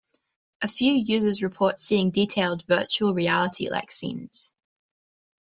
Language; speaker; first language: English; native; English